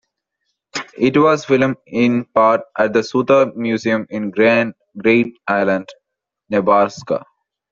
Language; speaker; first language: English; non-native, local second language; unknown